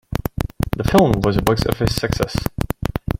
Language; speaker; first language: English; native; English